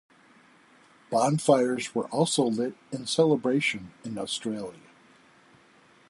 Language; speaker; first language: English; native; English